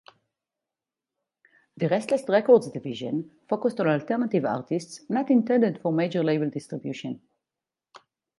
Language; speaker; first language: English; non-native, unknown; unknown